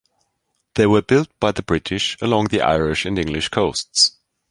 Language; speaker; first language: English; non-native, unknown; German